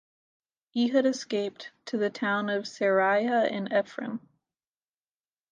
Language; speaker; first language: English; native; English